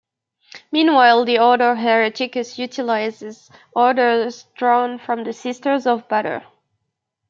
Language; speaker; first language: English; native; English